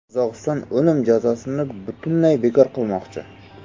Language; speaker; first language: Uzbek; native; Uzbek